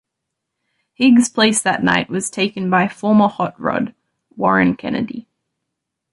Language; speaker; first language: English; native; English